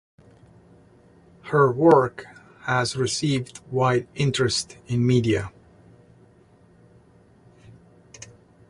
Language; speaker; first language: English; native; English